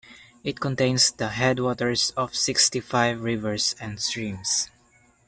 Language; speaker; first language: English; non-native, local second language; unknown